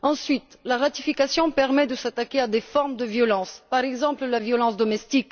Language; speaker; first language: French; non-native, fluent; Bulgarian